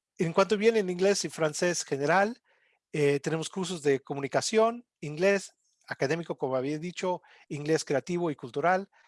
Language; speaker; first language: Spanish; non-native, fluent; English